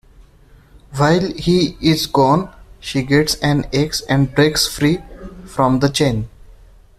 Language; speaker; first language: English; non-native, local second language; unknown